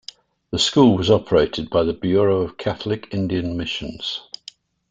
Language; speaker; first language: English; native; English